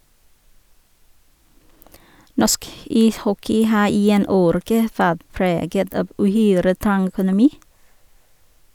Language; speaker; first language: Norwegian; non-native, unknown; Vietnamese